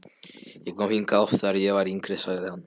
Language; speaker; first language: Icelandic; non-native, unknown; Polish